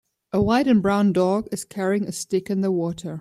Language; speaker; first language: English; native; English